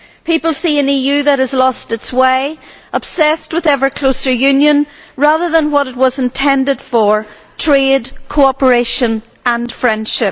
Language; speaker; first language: English; native; English